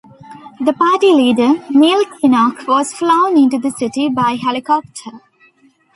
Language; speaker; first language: English; non-native, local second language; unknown